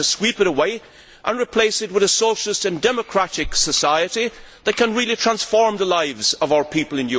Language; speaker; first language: English; native; English